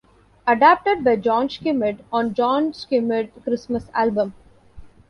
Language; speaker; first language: English; non-native, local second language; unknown